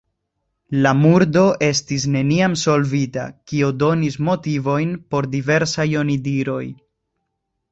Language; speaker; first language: Esperanto; non-native, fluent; Spanish